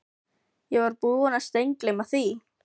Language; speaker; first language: Icelandic; non-native, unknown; Filipino